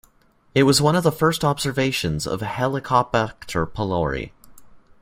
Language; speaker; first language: English; native; English